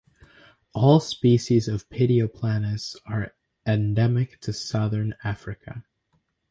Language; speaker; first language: English; native; English